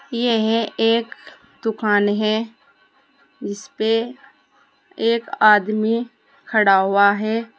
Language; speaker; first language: Hindi; native; Hindi